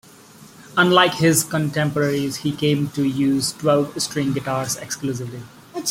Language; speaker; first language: English; non-native, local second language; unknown